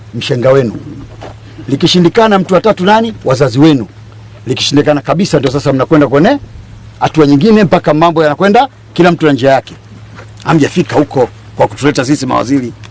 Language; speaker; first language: Swahili; native; Swahili